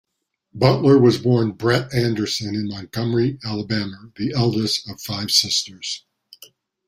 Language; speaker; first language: English; native; English